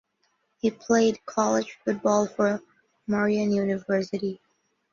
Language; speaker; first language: English; non-native, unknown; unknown